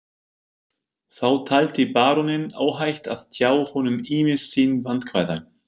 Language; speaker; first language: Icelandic; non-native, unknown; German